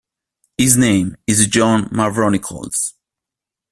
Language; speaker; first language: English; non-native, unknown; Italian